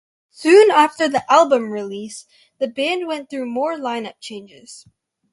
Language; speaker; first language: English; native; English